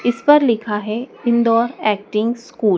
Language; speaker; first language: Hindi; native; Hindi